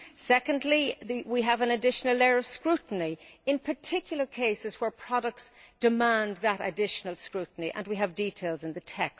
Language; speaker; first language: English; native; English